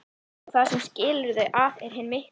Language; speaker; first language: Icelandic; native; Icelandic